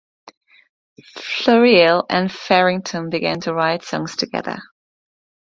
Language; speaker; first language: English; non-native, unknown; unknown